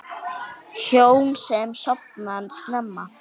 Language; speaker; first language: Icelandic; native; Icelandic